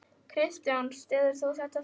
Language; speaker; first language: Icelandic; native; Icelandic